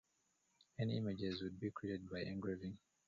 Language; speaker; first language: English; native; English